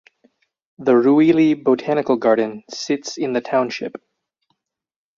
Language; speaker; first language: English; native; English